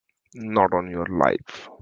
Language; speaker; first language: English; native; English